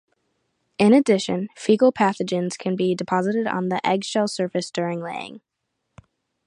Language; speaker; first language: English; native; English